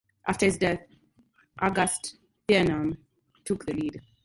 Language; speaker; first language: English; non-native, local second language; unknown